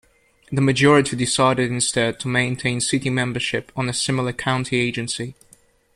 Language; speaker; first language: English; native; English